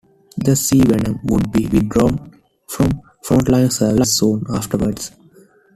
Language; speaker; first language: English; non-native, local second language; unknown